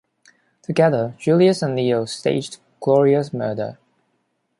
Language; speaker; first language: English; non-native, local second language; Cantonese